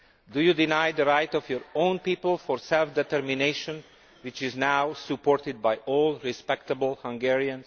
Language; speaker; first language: English; non-native, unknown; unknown